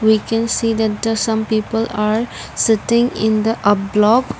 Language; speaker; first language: English; non-native, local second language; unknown